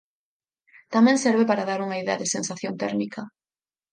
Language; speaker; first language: Galician; native; Galician